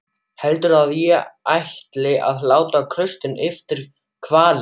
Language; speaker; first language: Icelandic; non-native, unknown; German